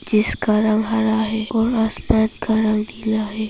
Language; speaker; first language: Hindi; non-native, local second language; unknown